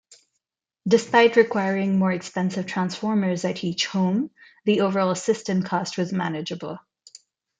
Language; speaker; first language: English; non-native, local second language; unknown